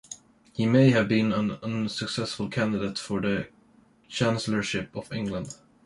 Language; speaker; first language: English; non-native, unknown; Swedish